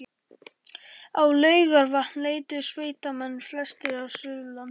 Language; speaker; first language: Icelandic; non-native, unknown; Polish